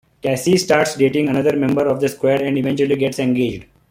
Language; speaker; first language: English; non-native, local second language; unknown